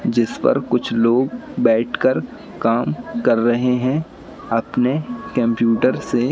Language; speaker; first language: Hindi; native; Hindi